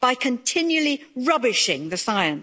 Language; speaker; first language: English; native; English